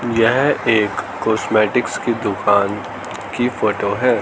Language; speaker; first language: Hindi; native; Hindi